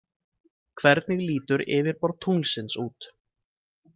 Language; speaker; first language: Icelandic; native; Icelandic